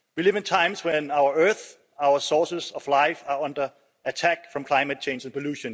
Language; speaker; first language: English; non-native, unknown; Danish